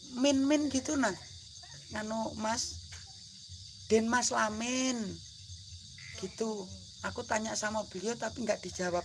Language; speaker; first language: Indonesian; non-native, local second language; Javanese